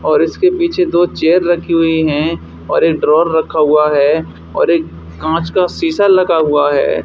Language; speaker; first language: Hindi; native; Hindi